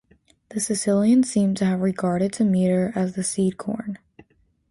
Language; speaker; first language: English; native; English